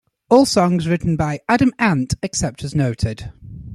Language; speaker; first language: English; native; English